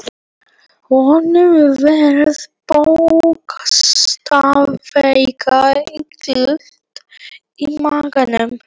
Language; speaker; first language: Icelandic; non-native, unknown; Polish